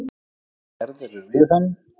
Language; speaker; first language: Icelandic; native; Icelandic